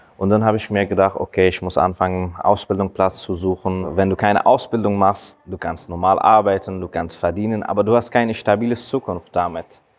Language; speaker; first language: German; non-native, fluent; Persian